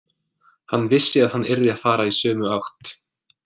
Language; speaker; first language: Icelandic; non-native, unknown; English